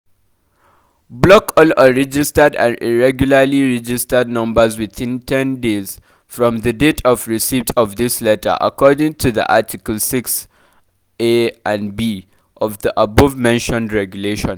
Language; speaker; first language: English; non-native, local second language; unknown